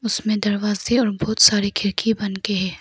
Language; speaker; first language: Hindi; non-native, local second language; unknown